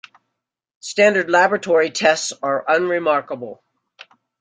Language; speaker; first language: English; native; English